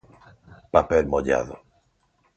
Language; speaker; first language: Galician; non-native, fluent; Spanish